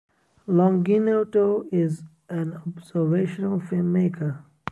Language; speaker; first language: English; non-native, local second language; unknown